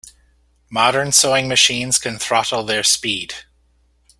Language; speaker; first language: English; native; English